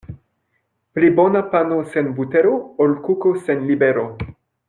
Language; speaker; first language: Esperanto; non-native, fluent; French